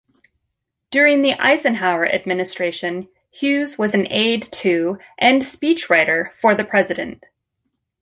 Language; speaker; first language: English; native; English